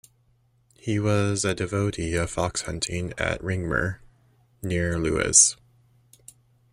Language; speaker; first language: English; native; English